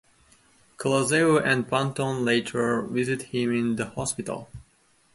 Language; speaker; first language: English; non-native, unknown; Uzbek